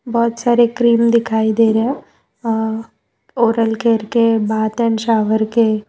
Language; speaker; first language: Hindi; non-native, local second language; Gujarati